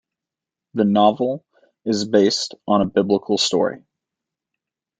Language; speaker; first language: English; native; English